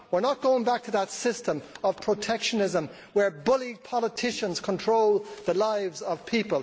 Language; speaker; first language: English; native; English